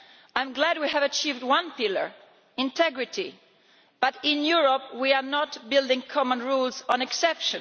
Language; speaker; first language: English; non-native, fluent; Italian